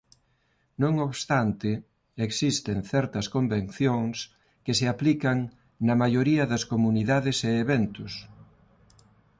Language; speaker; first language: Galician; non-native, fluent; Spanish